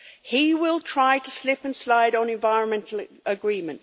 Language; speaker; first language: English; native; English